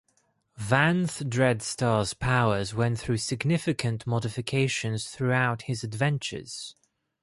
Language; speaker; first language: English; non-native, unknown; Greek